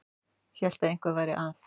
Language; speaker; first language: Icelandic; native; Icelandic